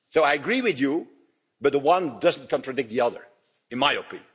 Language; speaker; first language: English; non-native, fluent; Dutch